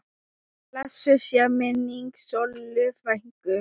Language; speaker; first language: Icelandic; non-native, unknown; Thai